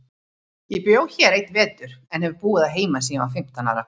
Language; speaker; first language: Icelandic; native; Icelandic